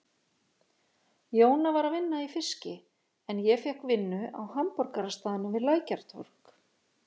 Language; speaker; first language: Icelandic; native; Icelandic